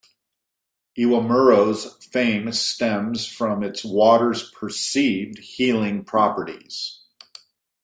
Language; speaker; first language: English; native; English